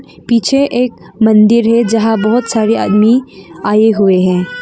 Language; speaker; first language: Hindi; non-native, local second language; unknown